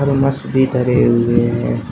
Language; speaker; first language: Hindi; native; Hindi